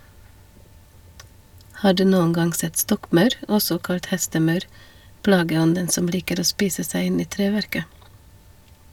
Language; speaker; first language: Norwegian; non-native, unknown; Hungarian